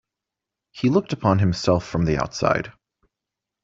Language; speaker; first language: English; native; English